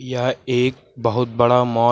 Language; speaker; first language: Hindi; native; Hindi